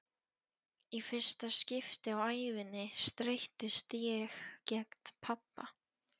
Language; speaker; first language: Icelandic; non-native, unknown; Polish